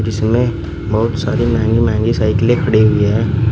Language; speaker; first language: Hindi; native; Hindi